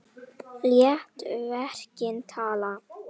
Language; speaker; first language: Icelandic; non-native, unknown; Indonesian